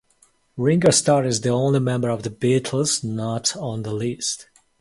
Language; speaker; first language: English; non-native, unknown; Mongolian